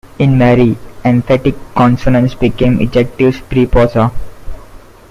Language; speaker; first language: English; non-native, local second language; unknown